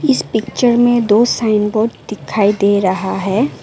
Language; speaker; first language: Hindi; non-native, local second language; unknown